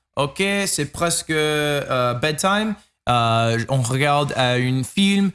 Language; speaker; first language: French; non-native, learner; English